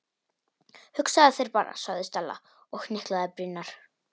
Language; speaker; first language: Icelandic; non-native, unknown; Polish